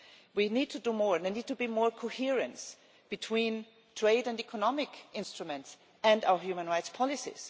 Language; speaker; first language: English; non-native, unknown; German